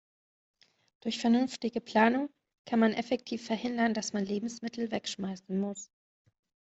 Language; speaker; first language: German; native; German